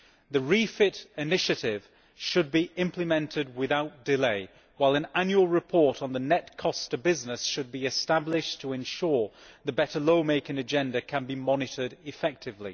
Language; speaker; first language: English; native; English